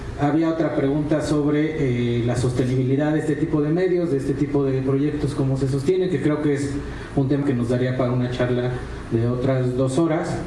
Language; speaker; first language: Spanish; native; Spanish